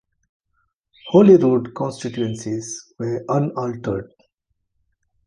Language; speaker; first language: English; non-native, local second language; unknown